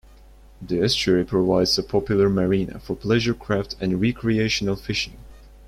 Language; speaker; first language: English; non-native, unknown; Turkish